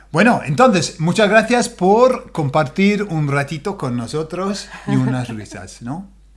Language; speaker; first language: Spanish; non-native, fluent; English